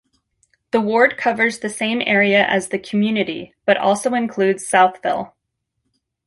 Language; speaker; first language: English; native; English